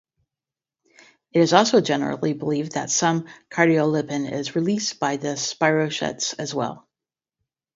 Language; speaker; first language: English; native; English